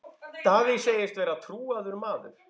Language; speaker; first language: Icelandic; native; Icelandic